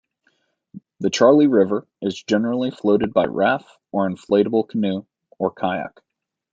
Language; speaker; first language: English; native; English